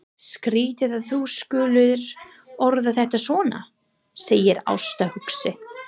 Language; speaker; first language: Icelandic; non-native, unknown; English